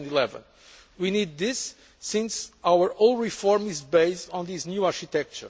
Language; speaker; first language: English; non-native, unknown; Portuguese